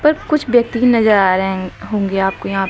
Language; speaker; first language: Hindi; native; Hindi